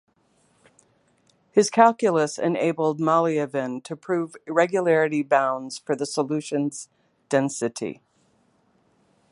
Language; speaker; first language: English; native; English